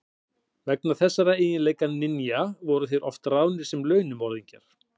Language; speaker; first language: Icelandic; native; Icelandic